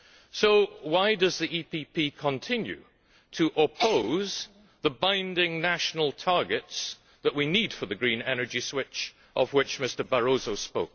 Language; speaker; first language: English; native; English